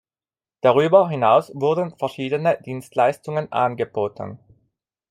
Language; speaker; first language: German; non-native, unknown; Italian